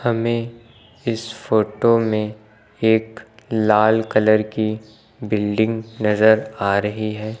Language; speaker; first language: Hindi; native; Hindi